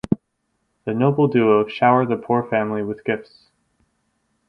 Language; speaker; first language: English; native; English